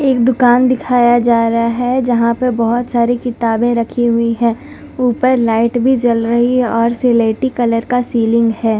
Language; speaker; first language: Hindi; non-native, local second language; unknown